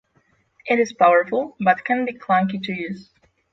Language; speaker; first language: English; non-native, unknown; Polish